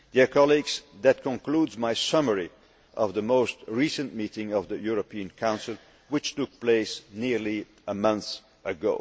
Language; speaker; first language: English; non-native, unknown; Dutch